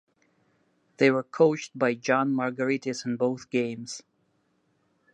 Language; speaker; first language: English; native; English